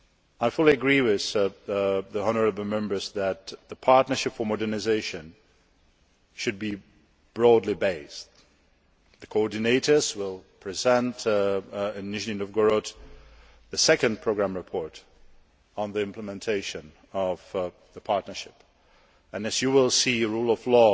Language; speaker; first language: English; non-native, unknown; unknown